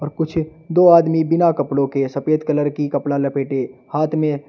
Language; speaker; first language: Hindi; native; Hindi